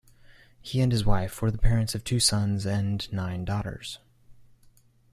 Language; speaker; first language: English; native; English